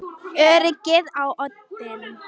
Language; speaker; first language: Icelandic; non-native, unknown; Polish